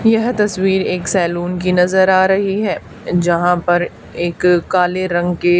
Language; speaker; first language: Hindi; native; Hindi